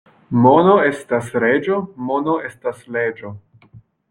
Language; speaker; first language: Esperanto; non-native, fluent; French